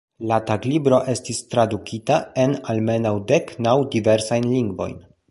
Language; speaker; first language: Esperanto; non-native, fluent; Polish